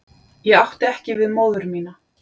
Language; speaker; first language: Icelandic; native; Icelandic